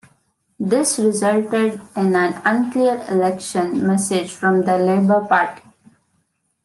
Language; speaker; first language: English; non-native, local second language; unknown